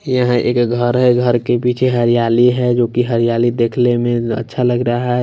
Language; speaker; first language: Hindi; non-native, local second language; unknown